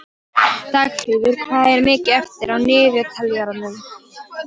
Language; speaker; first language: Icelandic; non-native, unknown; Polish